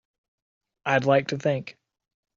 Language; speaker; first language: English; native; English